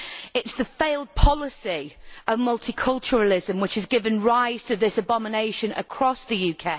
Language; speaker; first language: English; native; English